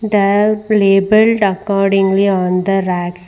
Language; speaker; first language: English; non-native, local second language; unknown